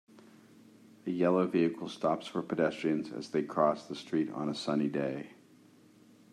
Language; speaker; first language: English; native; English